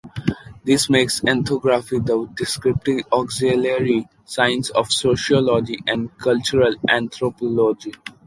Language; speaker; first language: English; non-native, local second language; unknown